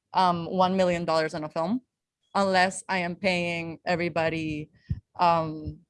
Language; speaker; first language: English; non-native, local second language; Spanish